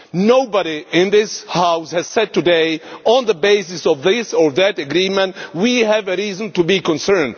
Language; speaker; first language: English; non-native, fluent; Czech